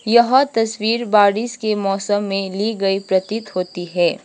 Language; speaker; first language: Hindi; non-native, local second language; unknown